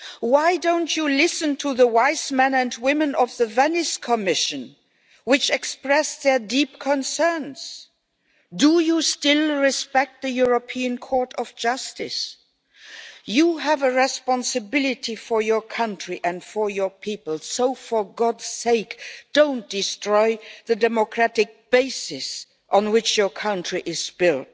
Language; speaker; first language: English; non-native, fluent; Luxembourgish